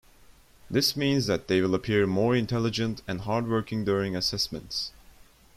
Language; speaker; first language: English; non-native, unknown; Turkish